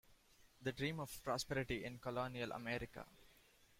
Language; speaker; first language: English; non-native, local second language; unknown